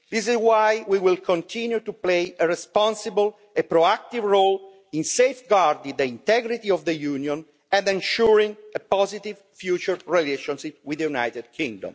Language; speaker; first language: English; non-native, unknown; Italian